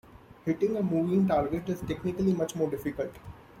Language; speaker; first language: English; non-native, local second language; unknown